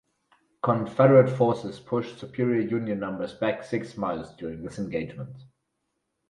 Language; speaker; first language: English; non-native, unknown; German